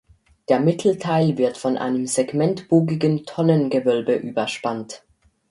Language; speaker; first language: German; native; German